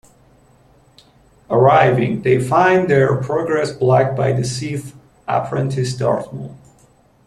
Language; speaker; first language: English; non-native, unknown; Persian